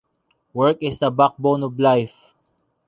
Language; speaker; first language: English; non-native, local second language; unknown